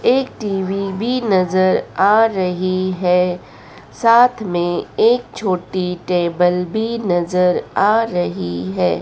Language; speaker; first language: Hindi; native; Hindi